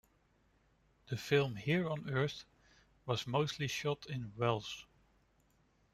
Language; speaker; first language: English; non-native, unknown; Dutch